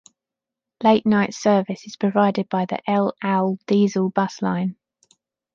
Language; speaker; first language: English; native; English